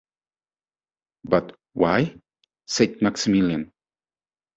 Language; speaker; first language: English; native; English